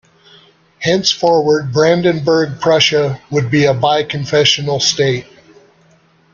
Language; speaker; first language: English; native; English